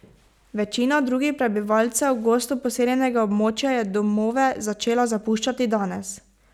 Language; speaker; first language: Slovenian; native; Slovenian